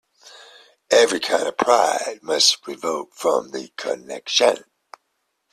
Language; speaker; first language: English; native; English